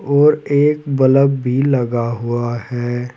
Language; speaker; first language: Hindi; native; Hindi